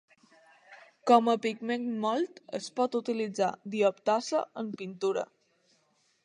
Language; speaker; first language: Catalan; native; Catalan